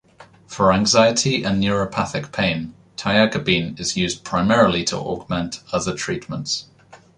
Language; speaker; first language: English; native; English